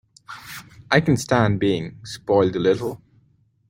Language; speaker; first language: English; non-native, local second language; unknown